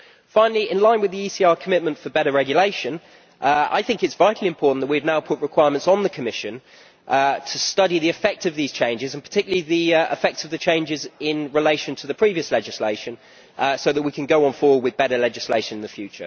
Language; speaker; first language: English; native; English